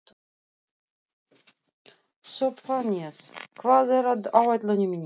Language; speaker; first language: Icelandic; non-native, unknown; Russian